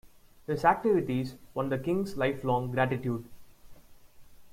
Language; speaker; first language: English; non-native, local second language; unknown